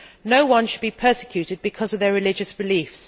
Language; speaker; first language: English; native; English